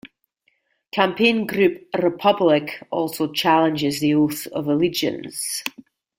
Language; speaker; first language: English; native; English